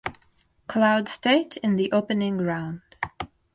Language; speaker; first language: English; non-native, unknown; Russian